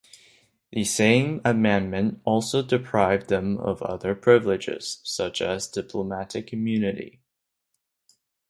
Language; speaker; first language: English; non-native, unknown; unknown